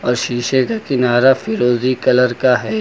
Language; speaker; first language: Hindi; native; Hindi